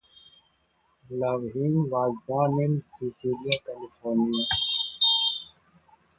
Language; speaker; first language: English; non-native, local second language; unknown